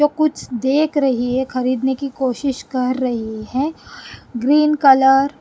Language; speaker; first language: Hindi; non-native, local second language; Punjabi